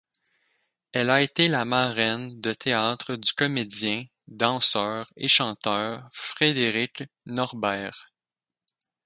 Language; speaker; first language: French; native; French